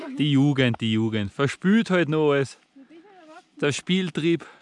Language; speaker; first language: German; native; German